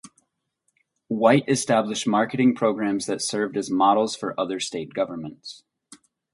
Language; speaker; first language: English; native; English